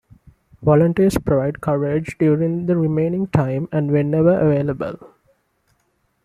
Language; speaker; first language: English; non-native, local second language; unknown